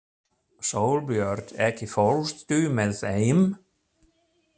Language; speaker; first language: Icelandic; non-native, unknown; German